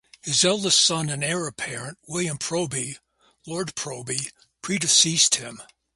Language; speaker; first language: English; native; English